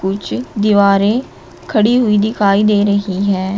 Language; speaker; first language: Hindi; native; Hindi